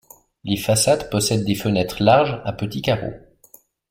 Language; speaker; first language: French; native; French